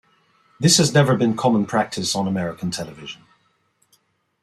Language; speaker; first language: English; non-native, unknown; Dutch